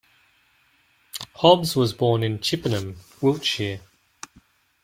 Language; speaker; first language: English; native; English